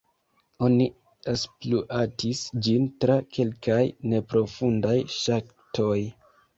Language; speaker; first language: Esperanto; non-native, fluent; Kinyarwanda